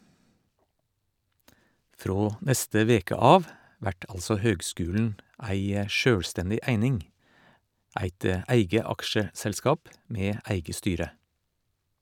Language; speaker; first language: Norwegian; native; Norwegian